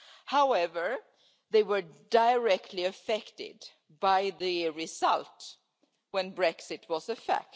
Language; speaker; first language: English; non-native, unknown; Swedish